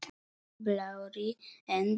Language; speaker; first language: Icelandic; non-native, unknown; Polish